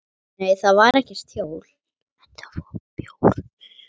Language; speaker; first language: Icelandic; native; Icelandic